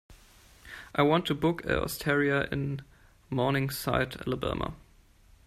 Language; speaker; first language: English; non-native, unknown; German